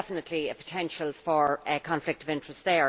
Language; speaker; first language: English; native; English